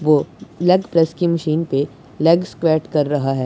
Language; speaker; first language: Hindi; non-native, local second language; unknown